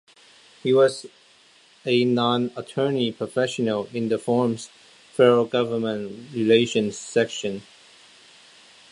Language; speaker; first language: English; non-native, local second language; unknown